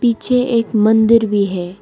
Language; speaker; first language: Hindi; non-native, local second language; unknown